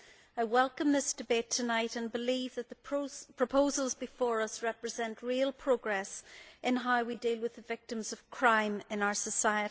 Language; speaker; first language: English; native; English